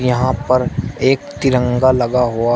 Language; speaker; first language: Hindi; native; Hindi